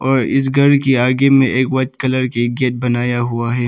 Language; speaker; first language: Hindi; early bilingual, other home language; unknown